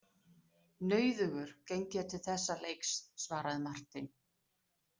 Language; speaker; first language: Icelandic; non-native, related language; Danish